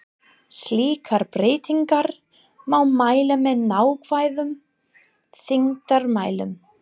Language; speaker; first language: Icelandic; non-native, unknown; English